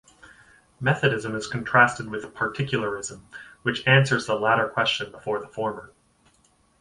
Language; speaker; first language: English; native; English